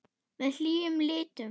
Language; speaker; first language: Icelandic; non-native, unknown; German